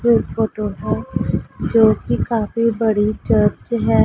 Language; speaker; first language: Hindi; non-native, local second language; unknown